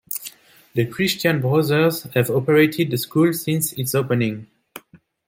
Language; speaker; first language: English; non-native, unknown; French